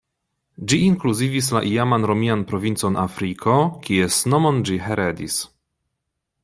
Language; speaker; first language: Esperanto; non-native, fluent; Polish